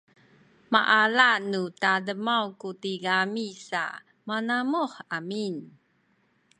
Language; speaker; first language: Sakizaya; non-native, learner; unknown